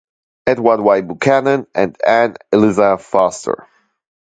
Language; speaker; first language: English; non-native, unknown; German